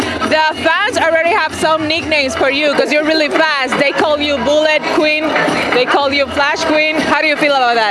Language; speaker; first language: English; non-native, fluent; Spanish